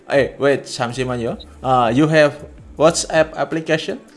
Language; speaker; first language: English; non-native, learner; Indonesian